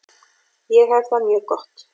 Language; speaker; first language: Icelandic; native; Icelandic